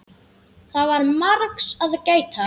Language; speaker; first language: Icelandic; native; Icelandic